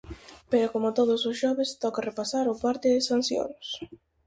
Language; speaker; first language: Galician; native; Galician